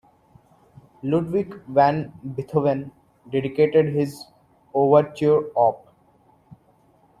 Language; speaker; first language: English; non-native, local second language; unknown